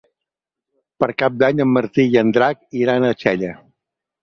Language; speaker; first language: Catalan; native; Catalan